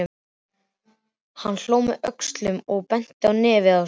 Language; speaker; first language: Icelandic; native; Icelandic